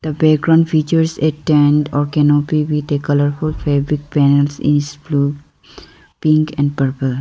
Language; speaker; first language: English; non-native, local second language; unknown